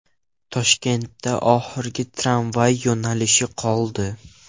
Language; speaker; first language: Uzbek; non-native, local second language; Russian